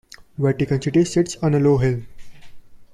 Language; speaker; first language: English; non-native, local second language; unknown